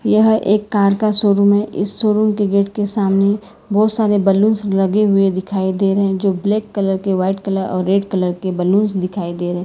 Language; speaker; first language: Hindi; non-native, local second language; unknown